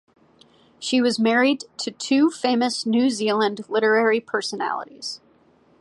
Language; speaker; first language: English; native; English